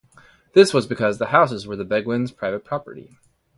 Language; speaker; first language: English; native; English